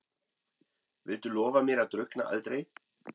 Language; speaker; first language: Icelandic; non-native, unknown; German